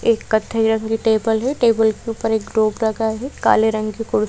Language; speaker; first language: Hindi; native; Hindi